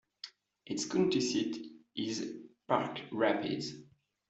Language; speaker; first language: English; non-native, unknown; French